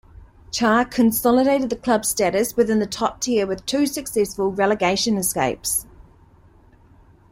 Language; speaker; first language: English; native; English